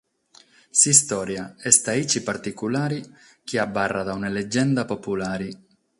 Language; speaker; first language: Sardinian; non-native, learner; Catalan